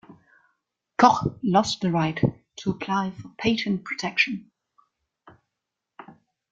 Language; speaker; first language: English; non-native, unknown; German